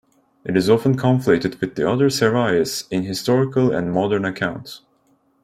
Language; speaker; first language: English; non-native, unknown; Turkish